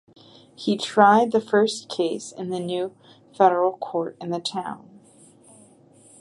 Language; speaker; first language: English; native; English